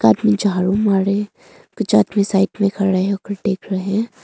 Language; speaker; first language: Hindi; early bilingual, other home language; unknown